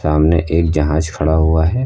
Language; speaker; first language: Hindi; native; Hindi